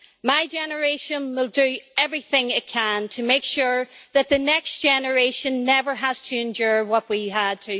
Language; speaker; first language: English; native; English